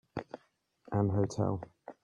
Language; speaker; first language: English; native; English